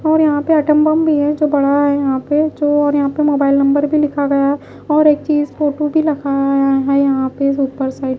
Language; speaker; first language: Hindi; non-native, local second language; Punjabi